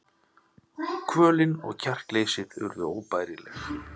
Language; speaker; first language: Icelandic; native; Icelandic